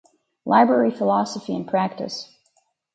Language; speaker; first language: English; native; English